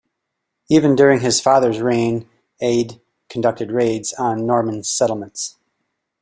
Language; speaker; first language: English; native; English